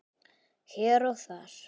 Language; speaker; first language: Icelandic; native; Icelandic